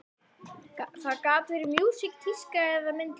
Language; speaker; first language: Icelandic; native; Icelandic